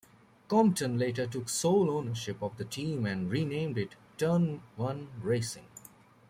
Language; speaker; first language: English; native; English